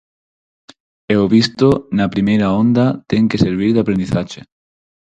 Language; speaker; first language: Galician; non-native, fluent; Spanish